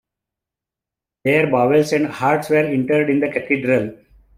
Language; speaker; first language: English; non-native, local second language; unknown